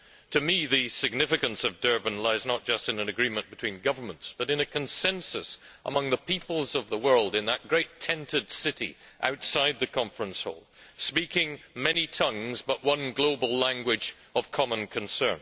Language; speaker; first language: English; native; English